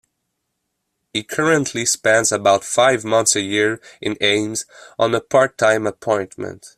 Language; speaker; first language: English; non-native, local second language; French